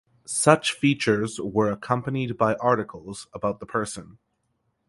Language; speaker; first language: English; native; English